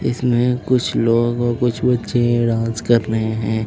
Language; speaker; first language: Hindi; native; Hindi